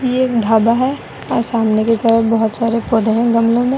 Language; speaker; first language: Hindi; non-native, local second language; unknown